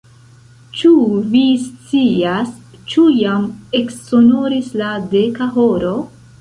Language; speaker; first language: Esperanto; non-native, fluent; Central Kurdish